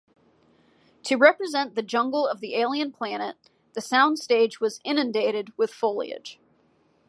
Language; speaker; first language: English; native; English